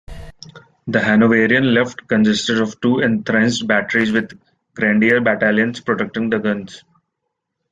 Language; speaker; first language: English; non-native, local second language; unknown